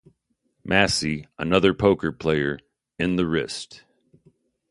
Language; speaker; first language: English; native; English